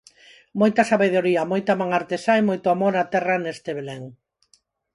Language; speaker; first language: Galician; non-native, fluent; Spanish